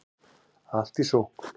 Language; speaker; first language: Icelandic; native; Icelandic